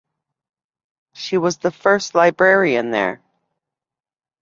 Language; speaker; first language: English; native; English